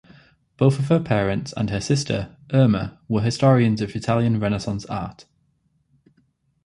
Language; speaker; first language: English; native; English